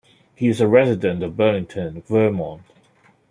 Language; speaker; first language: English; non-native, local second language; Cantonese